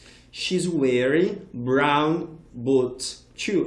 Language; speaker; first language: English; non-native, fluent; Portuguese